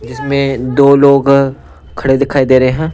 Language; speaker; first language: Hindi; non-native, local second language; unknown